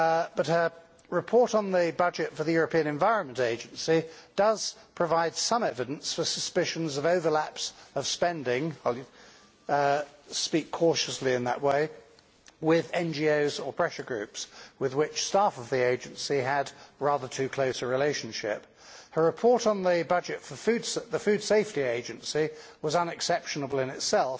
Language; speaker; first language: English; native; English